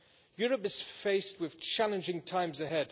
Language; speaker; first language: English; non-native, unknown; German